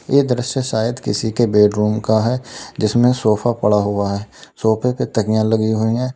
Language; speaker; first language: Hindi; native; Hindi